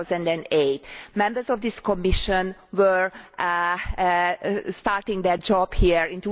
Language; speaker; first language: English; non-native, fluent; Hungarian